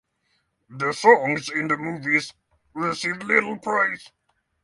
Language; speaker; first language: English; non-native, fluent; Norwegian